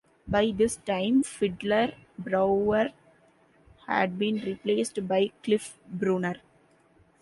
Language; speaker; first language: English; non-native, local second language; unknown